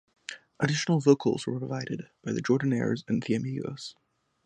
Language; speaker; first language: English; native; English